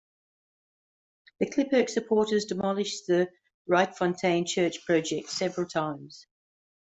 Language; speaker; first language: English; native; English